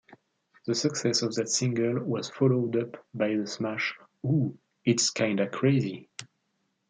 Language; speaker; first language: English; non-native, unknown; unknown